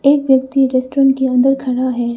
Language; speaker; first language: Hindi; non-native, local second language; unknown